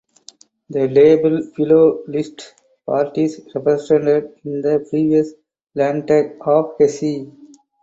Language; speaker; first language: English; non-native, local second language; Tamil